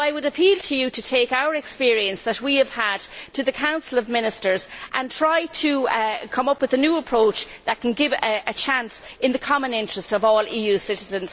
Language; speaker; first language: English; native; English